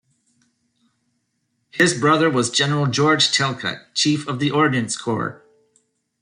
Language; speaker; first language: English; native; English